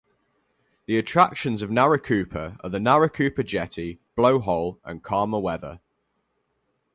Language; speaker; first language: English; native; English